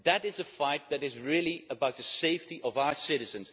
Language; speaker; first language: English; non-native, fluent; Dutch